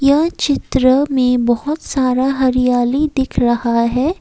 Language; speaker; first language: Hindi; non-native, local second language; Assamese